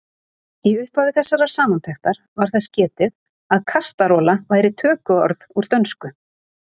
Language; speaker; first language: Icelandic; native; Icelandic